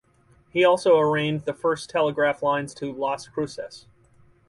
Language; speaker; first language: English; native; English